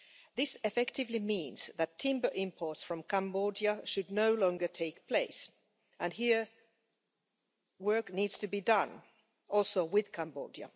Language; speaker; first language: English; non-native, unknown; Finnish